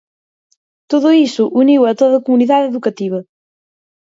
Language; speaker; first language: Galician; native; Galician